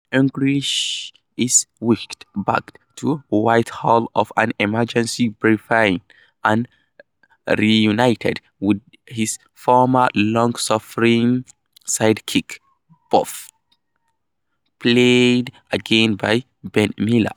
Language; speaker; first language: English; non-native, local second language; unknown